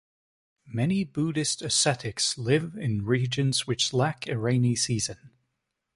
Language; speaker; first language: English; native; English